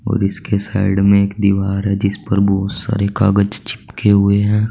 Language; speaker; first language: Hindi; native; Hindi